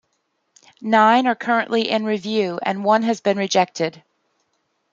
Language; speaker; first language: English; native; English